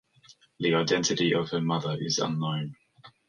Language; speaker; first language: English; native; English